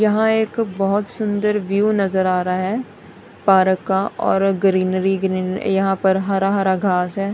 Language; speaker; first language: Hindi; non-native, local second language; Punjabi